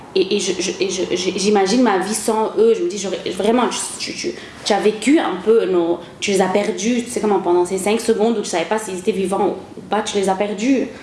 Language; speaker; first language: French; non-native, local second language; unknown